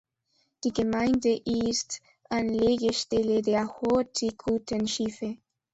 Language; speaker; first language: German; non-native, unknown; Spanish